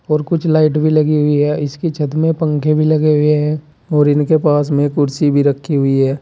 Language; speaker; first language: Hindi; native; Hindi